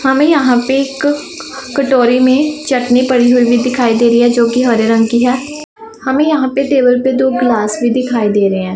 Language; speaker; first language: Hindi; non-native, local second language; Punjabi